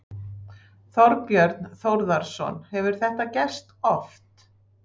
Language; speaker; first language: Icelandic; native; Icelandic